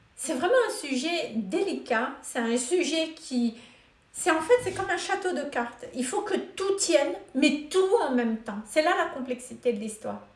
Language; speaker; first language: French; non-native, local second language; Malagasy